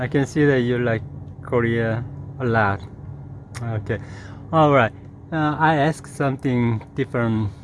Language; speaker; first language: English; non-native, learner; Korean